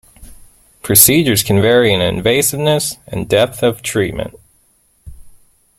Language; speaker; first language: English; native; English